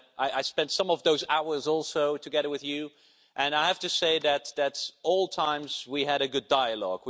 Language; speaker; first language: English; non-native, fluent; Dutch